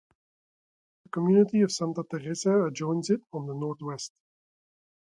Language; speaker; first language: English; non-native, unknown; Dutch